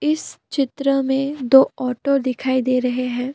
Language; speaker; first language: Hindi; non-native, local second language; Assamese